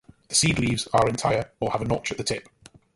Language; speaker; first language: English; native; English